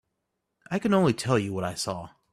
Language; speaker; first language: English; native; English